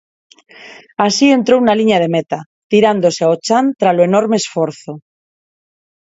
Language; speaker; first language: Galician; non-native, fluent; Spanish